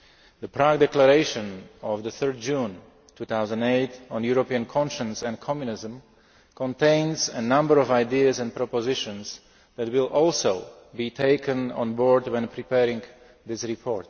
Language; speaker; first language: English; non-native, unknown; Slovak